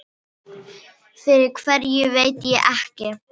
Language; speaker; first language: Icelandic; non-native, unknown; Filipino